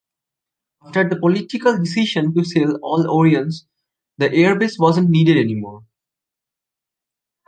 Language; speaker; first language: English; non-native, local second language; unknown